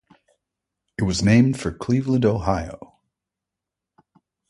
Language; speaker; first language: English; native; English